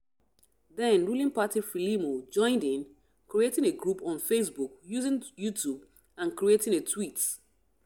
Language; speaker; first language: English; non-native, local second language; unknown